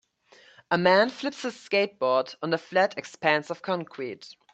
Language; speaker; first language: English; native; English